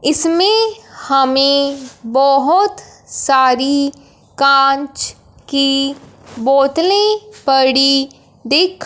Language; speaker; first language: Hindi; non-native, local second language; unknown